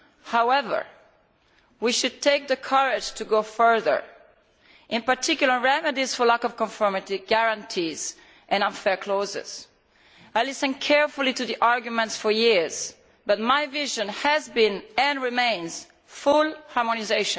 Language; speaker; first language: English; non-native, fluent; Italian